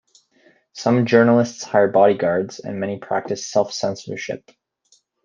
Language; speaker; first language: English; native; English